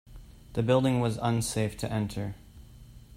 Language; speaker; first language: English; native; English